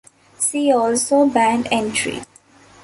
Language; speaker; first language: English; non-native, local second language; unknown